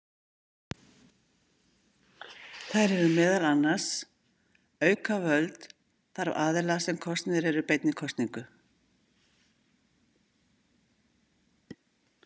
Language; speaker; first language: Icelandic; native; Icelandic